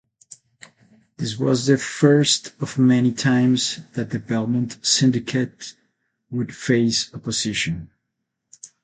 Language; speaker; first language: English; non-native, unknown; Spanish